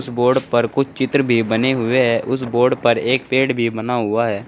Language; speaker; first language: Hindi; native; Hindi